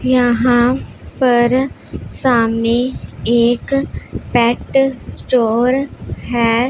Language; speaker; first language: Hindi; non-native, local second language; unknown